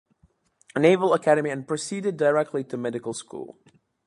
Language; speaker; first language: English; native; English